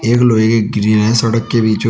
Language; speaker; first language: Hindi; native; Hindi